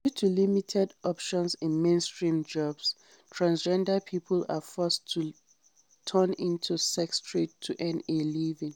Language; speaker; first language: English; non-native, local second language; Hausa